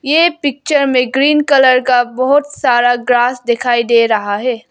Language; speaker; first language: Hindi; non-native, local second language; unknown